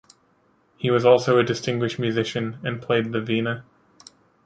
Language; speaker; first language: English; native; English